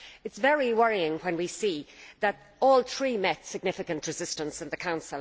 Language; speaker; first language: English; native; English